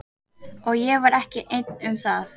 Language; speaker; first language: Icelandic; native; Icelandic